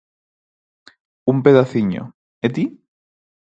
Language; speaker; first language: Galician; non-native, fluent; Spanish